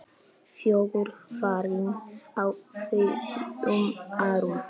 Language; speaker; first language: Icelandic; non-native, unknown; Polish